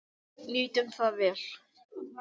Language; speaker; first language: Icelandic; non-native, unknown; English